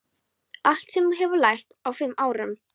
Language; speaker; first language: Icelandic; non-native, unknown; Polish